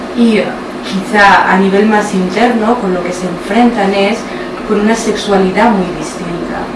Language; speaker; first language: Spanish; early bilingual, other home language; Arabic